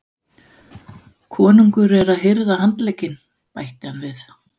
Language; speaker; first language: Icelandic; non-native, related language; Danish